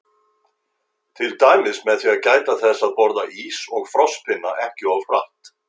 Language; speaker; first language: Icelandic; native; Icelandic